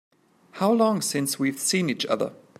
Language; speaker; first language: English; native; English